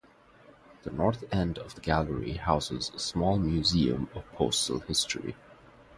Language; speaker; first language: English; non-native, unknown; Bangla